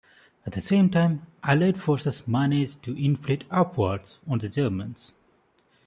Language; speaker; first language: English; non-native, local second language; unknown